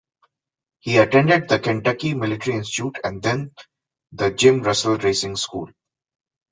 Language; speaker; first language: English; non-native, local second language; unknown